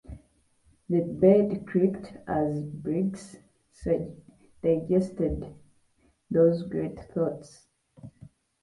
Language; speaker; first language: English; non-native, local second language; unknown